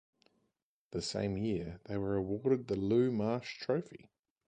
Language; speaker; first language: English; native; English